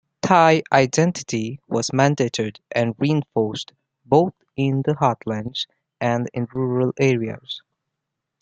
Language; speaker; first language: English; non-native, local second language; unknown